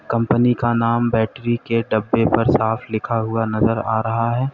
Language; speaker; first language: Hindi; native; Hindi